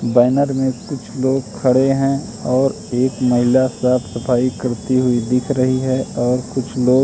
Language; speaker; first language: Hindi; native; Hindi